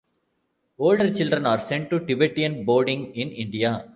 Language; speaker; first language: English; non-native, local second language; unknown